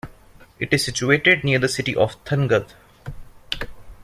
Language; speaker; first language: English; non-native, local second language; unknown